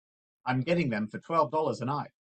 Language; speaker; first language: English; native; English